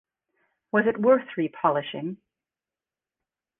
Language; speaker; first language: English; native; English